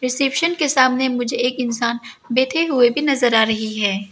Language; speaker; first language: Hindi; early bilingual, other home language; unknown